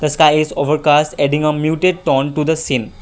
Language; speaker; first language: English; non-native, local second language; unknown